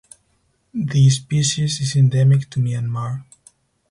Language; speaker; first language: English; non-native, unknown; Spanish